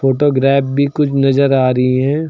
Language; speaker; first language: Hindi; native; Hindi